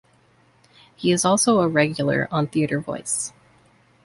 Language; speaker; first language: English; native; English